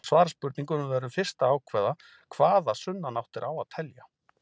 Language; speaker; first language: Icelandic; native; Icelandic